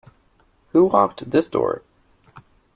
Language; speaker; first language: English; native; English